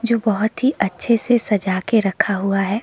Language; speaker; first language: Hindi; non-native, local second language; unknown